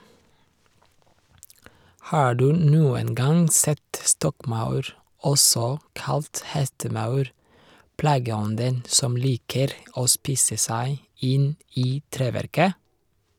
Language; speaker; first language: Norwegian; non-native, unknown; Rundi